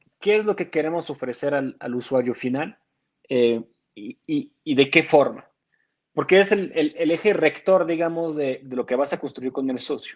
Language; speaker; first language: Spanish; non-native, fluent; French